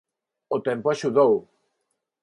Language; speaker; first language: Galician; non-native, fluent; Spanish